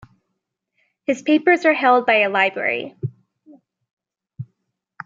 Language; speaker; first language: English; native; English